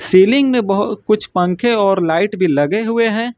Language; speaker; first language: Hindi; native; Hindi